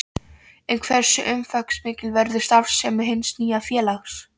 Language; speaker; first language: Icelandic; non-native, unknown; Polish